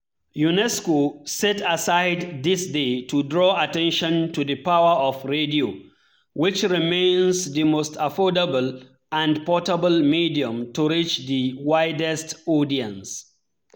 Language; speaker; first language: English; non-native, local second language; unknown